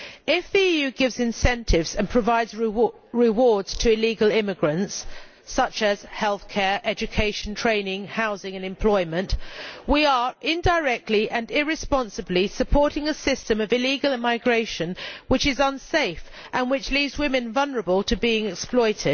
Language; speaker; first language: English; native; English